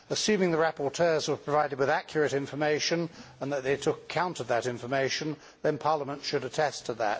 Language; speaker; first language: English; native; English